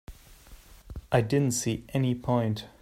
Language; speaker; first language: English; non-native, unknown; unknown